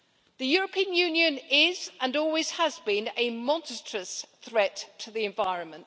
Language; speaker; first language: English; native; English